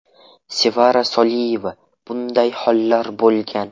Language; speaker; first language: Uzbek; non-native, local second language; Russian